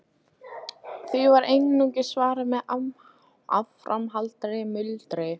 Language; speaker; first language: Icelandic; non-native, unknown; Polish